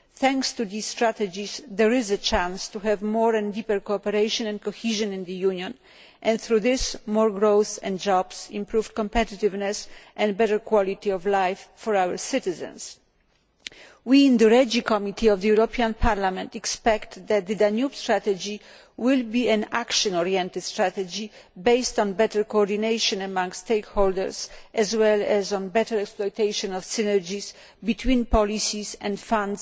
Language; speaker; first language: English; non-native, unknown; Polish